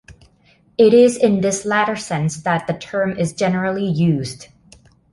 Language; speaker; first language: English; non-native, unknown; Thai